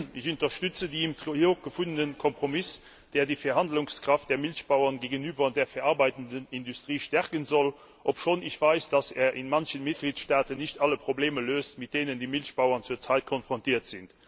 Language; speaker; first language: German; non-native, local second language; Luxembourgish